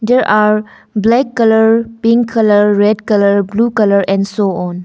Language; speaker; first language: English; non-native, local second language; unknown